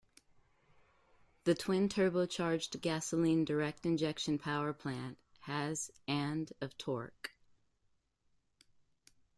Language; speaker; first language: English; native; English